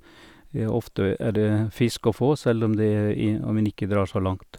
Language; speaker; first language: Norwegian; native; Norwegian